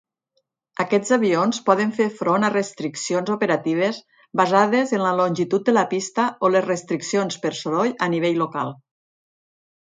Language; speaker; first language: Catalan; native; Catalan